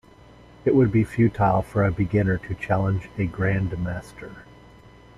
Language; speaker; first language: English; native; English